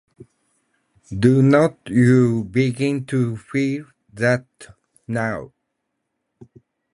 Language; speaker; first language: English; non-native, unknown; Japanese